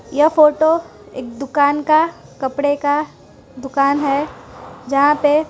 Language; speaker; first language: Hindi; non-native, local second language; Gujarati